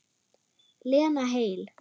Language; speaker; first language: Icelandic; non-native, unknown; German